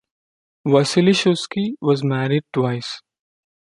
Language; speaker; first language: English; non-native, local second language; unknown